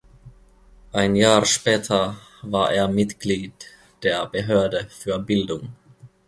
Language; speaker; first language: German; non-native, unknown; Finnish